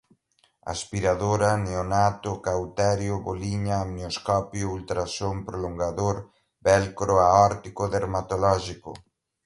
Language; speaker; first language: Portuguese; non-native, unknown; Galician